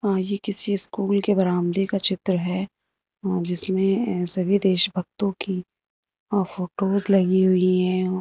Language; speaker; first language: Hindi; native; Hindi